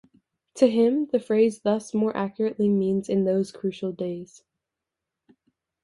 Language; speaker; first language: English; native; English